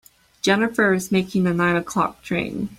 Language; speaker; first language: English; native; English